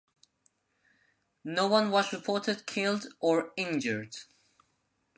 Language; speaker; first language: English; non-native, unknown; Spanish